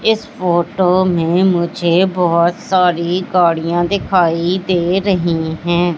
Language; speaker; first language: Hindi; native; Hindi